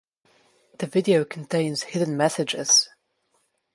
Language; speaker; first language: English; non-native, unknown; Slovenian